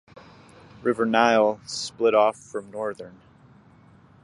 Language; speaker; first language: English; native; English